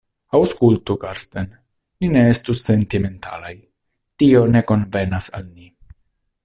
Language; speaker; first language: Esperanto; non-native, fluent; Italian